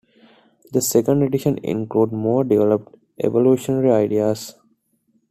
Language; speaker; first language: English; non-native, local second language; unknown